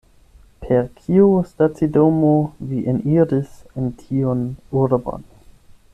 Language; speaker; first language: Esperanto; non-native, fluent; German